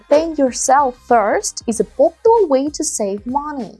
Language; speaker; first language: English; non-native, fluent; Russian